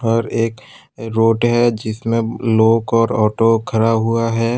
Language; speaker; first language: Hindi; non-native, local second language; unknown